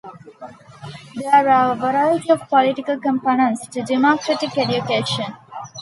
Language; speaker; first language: English; non-native, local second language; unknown